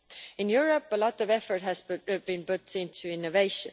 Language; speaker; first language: English; non-native, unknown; Estonian